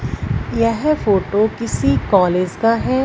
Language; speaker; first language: Hindi; non-native, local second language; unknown